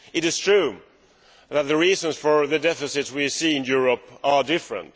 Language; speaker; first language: English; non-native, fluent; Swedish